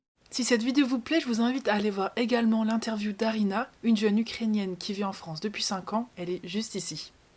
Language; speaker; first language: French; native; French